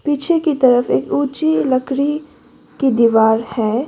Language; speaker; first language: Hindi; non-native, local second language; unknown